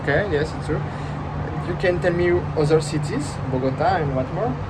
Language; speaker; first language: English; non-native, learner; Spanish